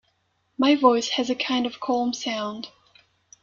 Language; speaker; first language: English; non-native, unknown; French